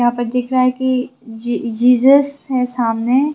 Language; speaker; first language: Hindi; non-native, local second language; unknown